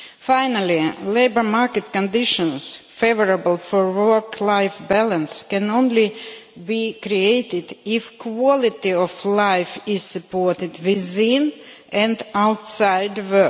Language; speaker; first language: English; non-native, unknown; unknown